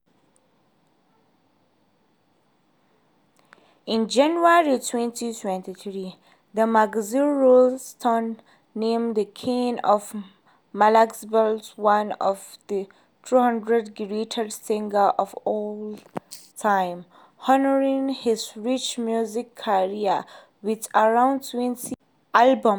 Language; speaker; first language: English; non-native, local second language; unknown